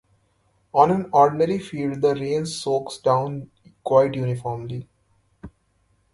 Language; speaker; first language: English; non-native, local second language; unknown